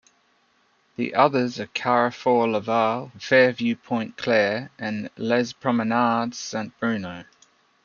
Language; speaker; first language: English; native; English